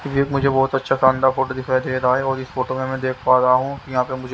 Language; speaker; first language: Hindi; native; Hindi